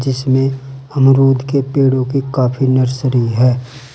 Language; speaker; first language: Hindi; native; Hindi